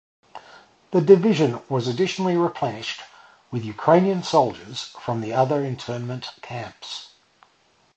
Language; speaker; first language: English; native; English